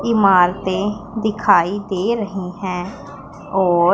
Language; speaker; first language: Hindi; non-native, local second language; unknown